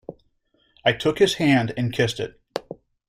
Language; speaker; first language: English; native; English